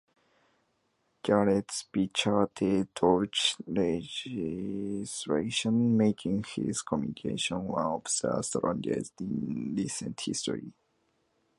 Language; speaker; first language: English; non-native, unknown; Japanese